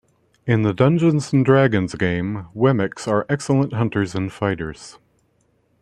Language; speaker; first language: English; native; English